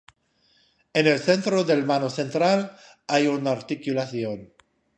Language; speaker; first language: Spanish; non-native, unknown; English